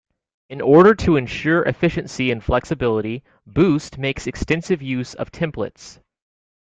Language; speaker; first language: English; native; English